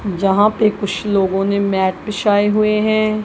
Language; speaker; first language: Hindi; non-native, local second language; Punjabi